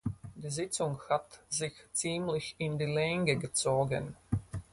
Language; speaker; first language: German; non-native, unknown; Latvian